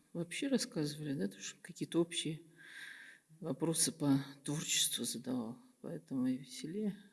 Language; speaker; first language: Russian; native; Russian